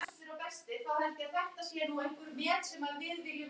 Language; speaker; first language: Icelandic; non-native, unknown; German